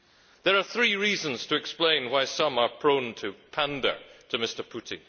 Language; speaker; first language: English; native; English